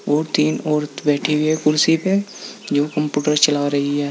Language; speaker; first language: Hindi; native; Hindi